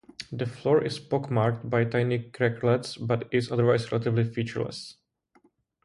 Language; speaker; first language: English; non-native, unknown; Czech